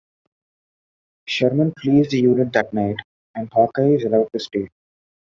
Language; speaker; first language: English; non-native, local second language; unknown